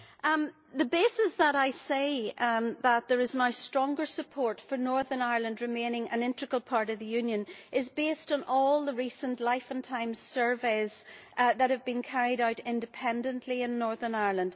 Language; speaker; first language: English; native; English